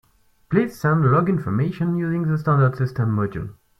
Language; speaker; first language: English; non-native, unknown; French